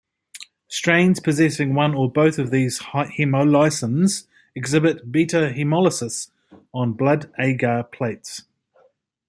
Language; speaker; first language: English; native; English